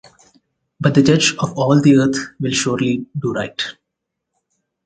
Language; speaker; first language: English; non-native, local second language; Telugu